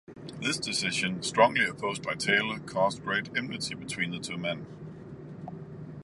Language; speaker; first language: English; non-native, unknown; Danish